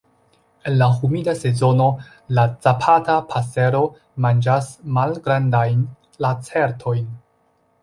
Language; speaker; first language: Esperanto; non-native, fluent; Chinese